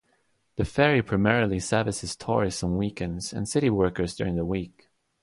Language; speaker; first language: English; non-native, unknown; Estonian